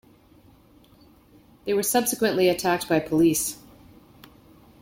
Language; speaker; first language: English; native; English